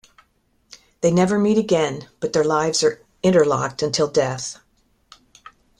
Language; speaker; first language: English; native; English